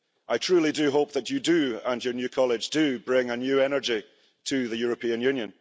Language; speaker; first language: English; early bilingual, heritage; English